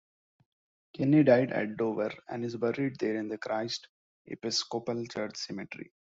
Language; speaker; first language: English; non-native, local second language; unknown